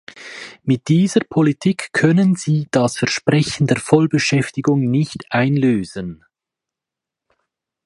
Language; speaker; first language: German; native; German